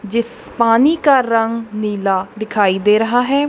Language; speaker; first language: Hindi; non-native, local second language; Punjabi